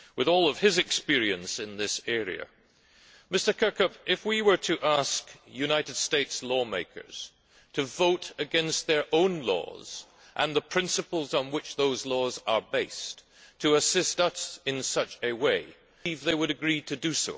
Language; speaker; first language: English; native; English